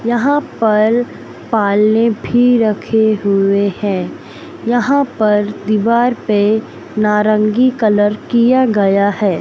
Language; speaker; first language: Hindi; native; Hindi